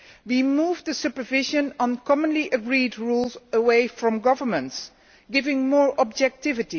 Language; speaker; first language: English; non-native, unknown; Dutch